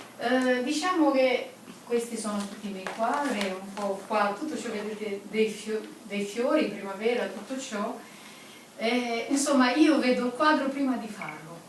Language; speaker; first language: Italian; non-native, fluent; Romanian